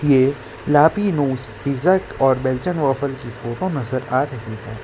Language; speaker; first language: Hindi; non-native, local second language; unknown